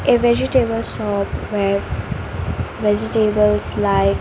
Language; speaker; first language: English; non-native, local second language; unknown